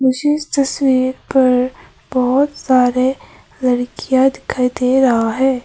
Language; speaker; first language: Hindi; early bilingual, other home language; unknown